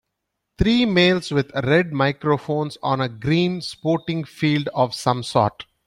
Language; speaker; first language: English; non-native, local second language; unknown